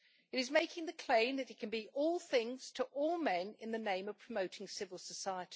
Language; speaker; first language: English; native; English